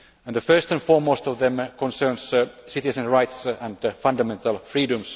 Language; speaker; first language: English; non-native, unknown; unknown